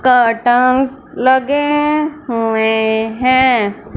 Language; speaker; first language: Hindi; non-native, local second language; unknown